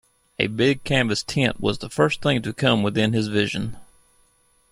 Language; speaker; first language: English; native; English